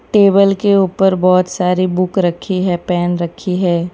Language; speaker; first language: Hindi; non-native, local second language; Gujarati